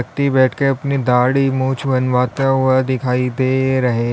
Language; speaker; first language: Hindi; native; Hindi